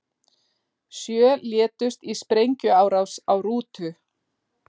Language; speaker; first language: Icelandic; native; Icelandic